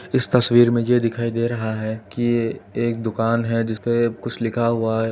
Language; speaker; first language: Hindi; native; Hindi